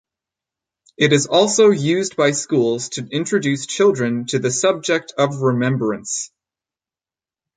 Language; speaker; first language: English; native; English